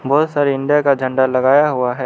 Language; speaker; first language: Hindi; non-native, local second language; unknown